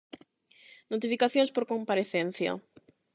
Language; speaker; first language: Galician; non-native, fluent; Spanish